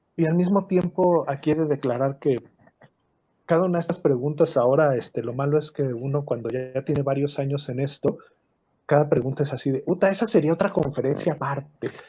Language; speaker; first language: Spanish; native; Spanish